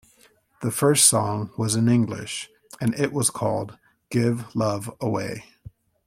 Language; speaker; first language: English; native; English